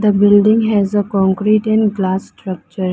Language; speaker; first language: English; non-native, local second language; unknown